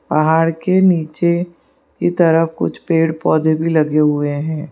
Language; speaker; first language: Hindi; non-native, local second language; Gujarati